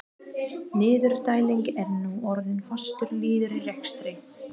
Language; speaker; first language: Icelandic; non-native, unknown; English